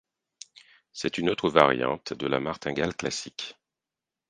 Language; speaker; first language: French; non-native, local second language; Haitian Creole